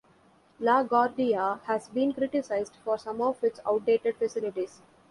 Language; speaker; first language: English; non-native, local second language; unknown